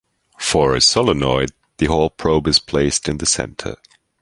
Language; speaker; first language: English; non-native, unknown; German